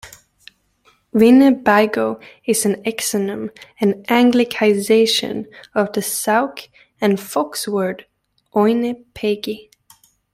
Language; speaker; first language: English; native; English